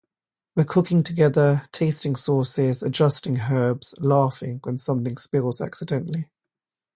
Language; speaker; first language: English; native; English